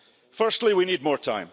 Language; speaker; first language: English; early bilingual, heritage; English